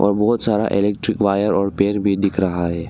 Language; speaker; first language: Hindi; non-native, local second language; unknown